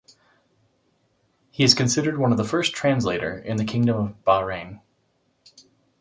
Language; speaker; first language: English; native; English